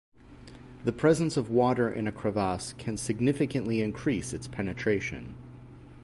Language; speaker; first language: English; native; English